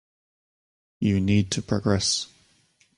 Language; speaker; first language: English; native; English